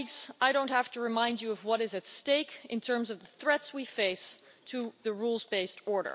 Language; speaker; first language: English; non-native, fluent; Dutch